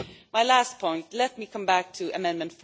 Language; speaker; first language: English; non-native, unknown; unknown